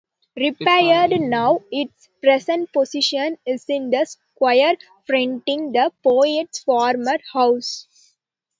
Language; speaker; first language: English; non-native, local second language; Tamil